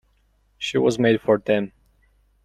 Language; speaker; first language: English; non-native, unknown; Mongolian